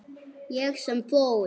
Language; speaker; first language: Icelandic; non-native, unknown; German